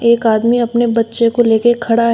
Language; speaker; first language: Hindi; native; Hindi